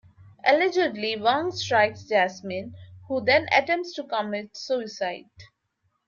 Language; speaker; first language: English; non-native, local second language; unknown